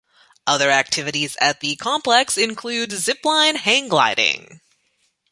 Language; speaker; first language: English; native; English